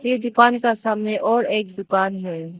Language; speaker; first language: Hindi; non-native, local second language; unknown